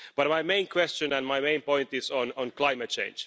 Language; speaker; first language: English; non-native, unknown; Finnish